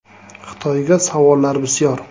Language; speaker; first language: Uzbek; native; Uzbek